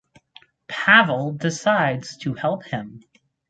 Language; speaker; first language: English; native; English